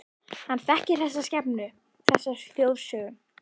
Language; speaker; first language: Icelandic; native; Icelandic